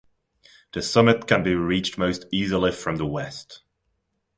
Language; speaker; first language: English; non-native, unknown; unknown